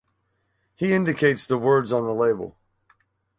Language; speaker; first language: English; native; English